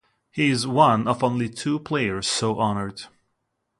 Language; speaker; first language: English; non-native, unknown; Russian